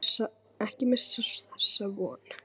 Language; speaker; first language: Icelandic; native; Icelandic